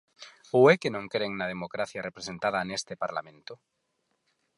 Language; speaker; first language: Galician; non-native, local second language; Spanish